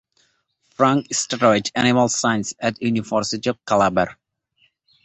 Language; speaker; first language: English; non-native, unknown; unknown